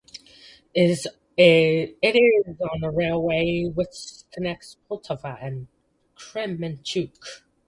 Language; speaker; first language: English; native; English